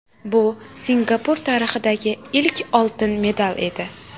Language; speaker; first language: Uzbek; native; Uzbek